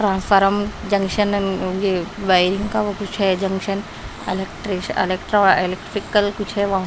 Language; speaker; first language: Hindi; non-native, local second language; Punjabi